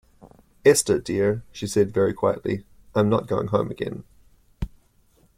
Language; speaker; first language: English; native; English